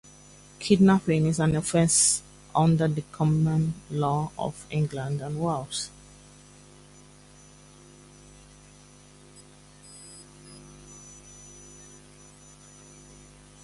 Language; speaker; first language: English; native; English